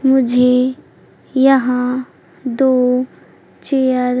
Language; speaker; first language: Hindi; native; Hindi